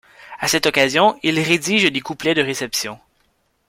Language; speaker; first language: French; native; French